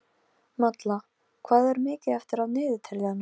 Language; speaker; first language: Icelandic; non-native, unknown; Polish